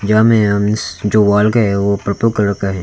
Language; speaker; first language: Hindi; non-native, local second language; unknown